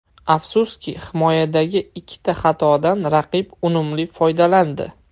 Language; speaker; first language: Uzbek; non-native, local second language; Russian